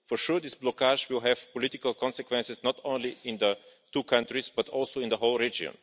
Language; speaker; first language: English; non-native, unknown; Bulgarian